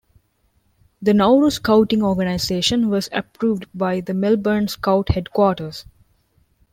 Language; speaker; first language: English; non-native, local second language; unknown